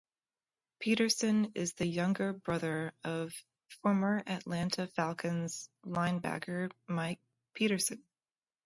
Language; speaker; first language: English; native; English